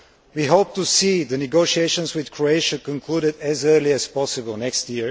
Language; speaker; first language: English; non-native, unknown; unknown